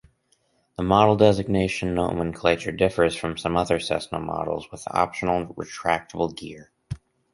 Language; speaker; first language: English; native; English